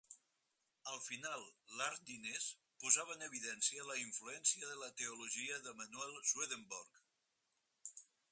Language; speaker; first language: Catalan; non-native, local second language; Spanish